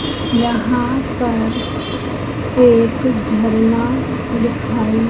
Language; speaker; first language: Hindi; native; Hindi